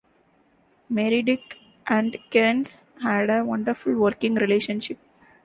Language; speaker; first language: English; non-native, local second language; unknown